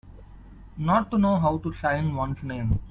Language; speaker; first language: English; non-native, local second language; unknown